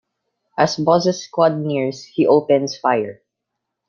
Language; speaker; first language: English; non-native, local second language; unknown